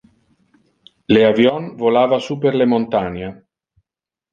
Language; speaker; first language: Interlingua; non-native, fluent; Italian